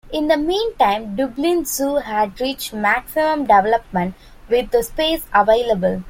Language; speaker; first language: English; non-native, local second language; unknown